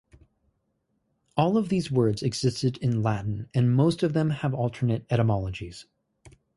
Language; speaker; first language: English; native; English